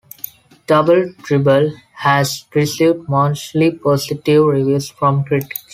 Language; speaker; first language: English; non-native, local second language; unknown